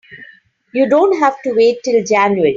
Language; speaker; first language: English; non-native, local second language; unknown